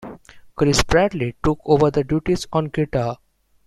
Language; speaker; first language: English; non-native, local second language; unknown